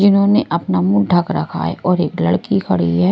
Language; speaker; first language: Hindi; non-native, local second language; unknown